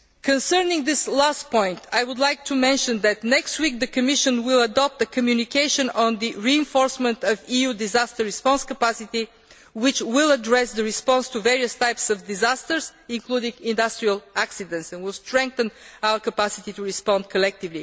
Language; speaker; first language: English; non-native, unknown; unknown